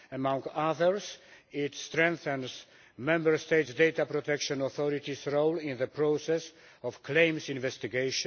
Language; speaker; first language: English; non-native, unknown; Polish